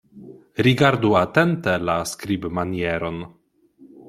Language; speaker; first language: Esperanto; non-native, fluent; Polish